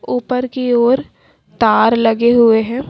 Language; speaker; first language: Hindi; native; Hindi